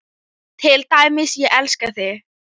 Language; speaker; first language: Icelandic; non-native, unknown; Thai